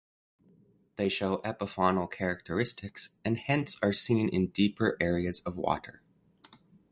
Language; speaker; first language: English; native; English